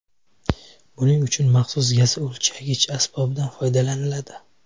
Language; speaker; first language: Uzbek; native; Uzbek